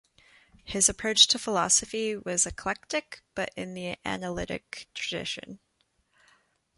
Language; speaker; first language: English; native; English